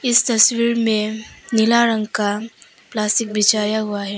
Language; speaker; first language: Hindi; non-native, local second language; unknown